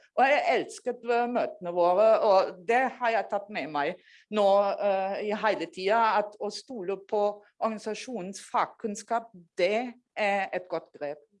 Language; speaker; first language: Norwegian; non-native, fluent; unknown